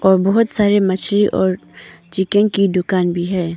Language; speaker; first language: Hindi; non-native, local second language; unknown